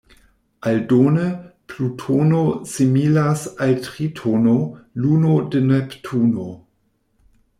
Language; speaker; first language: Esperanto; non-native, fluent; German